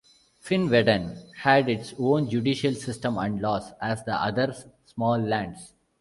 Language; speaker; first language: English; non-native, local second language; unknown